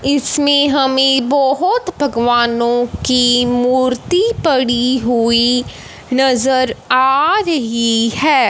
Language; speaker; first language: Hindi; non-native, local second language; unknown